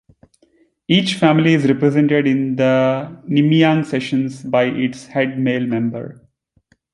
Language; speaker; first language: English; non-native, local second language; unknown